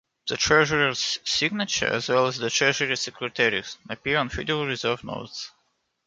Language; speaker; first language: English; non-native, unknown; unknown